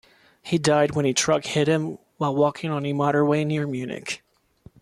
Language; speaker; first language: English; non-native, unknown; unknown